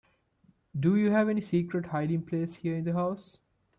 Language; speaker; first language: English; non-native, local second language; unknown